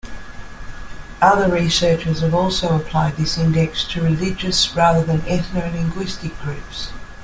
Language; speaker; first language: English; native; English